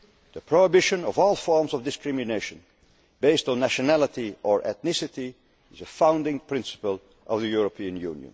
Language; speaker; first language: English; non-native, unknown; Dutch